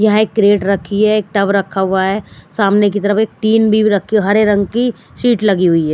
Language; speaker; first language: Hindi; non-native, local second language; Punjabi